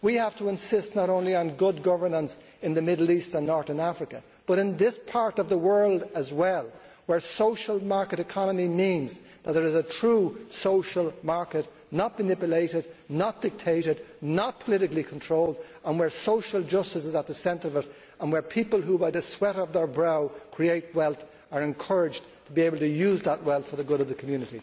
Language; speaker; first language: English; native; English